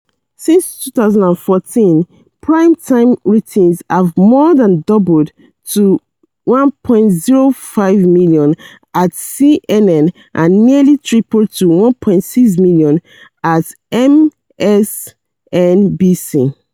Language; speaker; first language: English; non-native, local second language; Yoruba